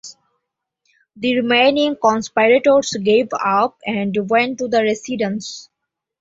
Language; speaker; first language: English; non-native, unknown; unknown